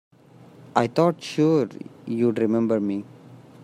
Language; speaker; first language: English; non-native, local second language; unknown